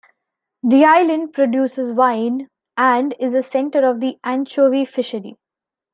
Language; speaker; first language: English; non-native, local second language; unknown